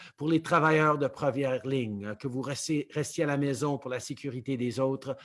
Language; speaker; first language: French; early bilingual, heritage; French